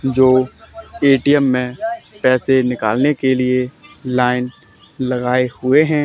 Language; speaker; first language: Hindi; native; Hindi